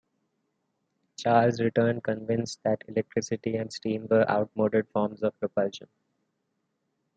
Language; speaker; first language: English; non-native, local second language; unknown